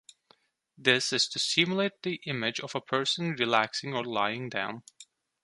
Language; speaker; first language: English; non-native, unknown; Turkish